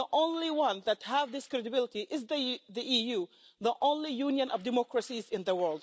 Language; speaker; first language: English; non-native, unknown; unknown